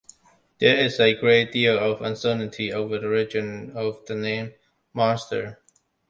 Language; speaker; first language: English; non-native, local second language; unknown